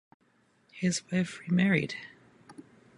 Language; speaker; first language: English; native; English